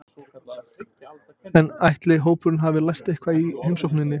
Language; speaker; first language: Icelandic; non-native, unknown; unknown